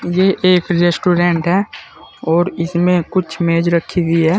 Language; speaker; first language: Hindi; native; Hindi